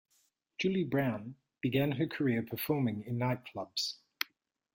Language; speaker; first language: English; native; English